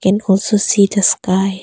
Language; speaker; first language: English; non-native, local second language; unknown